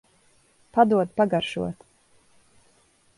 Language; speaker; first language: Latvian; early bilingual, heritage; Latvian